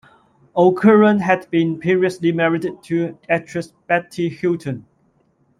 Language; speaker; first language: English; non-native, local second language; Cantonese